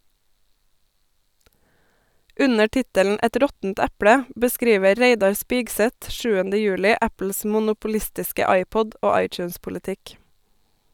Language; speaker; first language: Norwegian; native; Norwegian